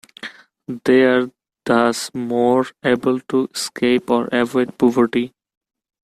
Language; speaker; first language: English; non-native, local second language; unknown